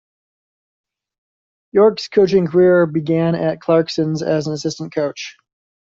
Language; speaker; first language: English; native; English